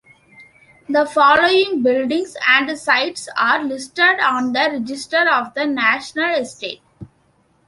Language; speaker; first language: English; non-native, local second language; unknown